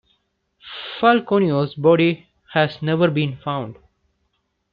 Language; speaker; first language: English; non-native, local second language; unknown